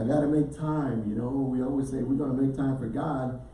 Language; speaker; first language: English; native; English